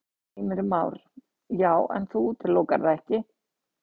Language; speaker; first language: Icelandic; native; Icelandic